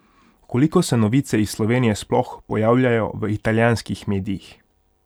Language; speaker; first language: Slovenian; non-native, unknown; Hungarian